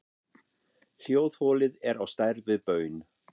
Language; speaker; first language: Icelandic; non-native, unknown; German